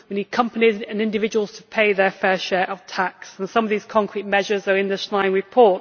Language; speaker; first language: English; native; English